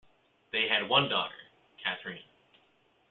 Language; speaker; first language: English; native; English